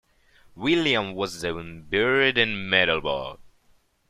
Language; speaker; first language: English; non-native, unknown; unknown